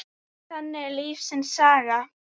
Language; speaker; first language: Icelandic; native; Icelandic